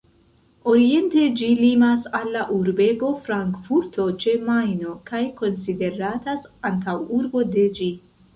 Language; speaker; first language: Esperanto; non-native, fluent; Central Kurdish